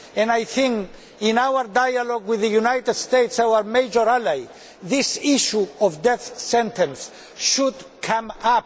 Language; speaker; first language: English; non-native, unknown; Greek